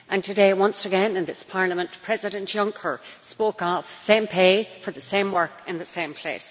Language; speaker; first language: English; native; English